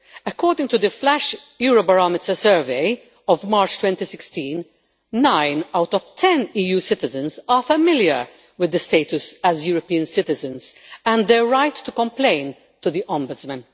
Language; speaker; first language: English; non-native, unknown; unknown